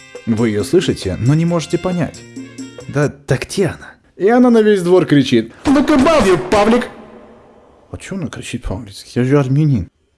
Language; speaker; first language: Russian; native; Russian